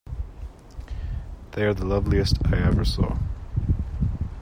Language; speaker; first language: English; non-native, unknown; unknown